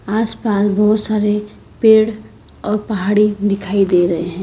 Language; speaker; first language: Hindi; non-native, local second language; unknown